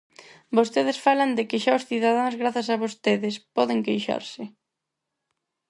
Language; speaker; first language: Galician; non-native, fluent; Spanish